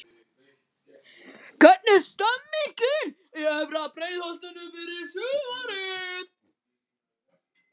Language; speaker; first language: Icelandic; native; Icelandic